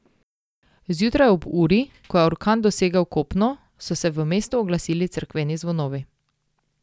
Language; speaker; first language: Slovenian; native; Slovenian